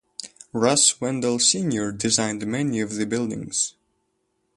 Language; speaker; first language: English; native; English